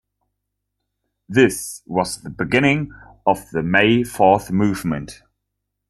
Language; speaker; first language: English; non-native, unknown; German